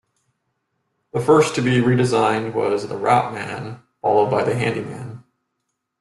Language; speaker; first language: English; native; English